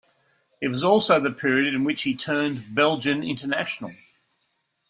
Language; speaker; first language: English; native; English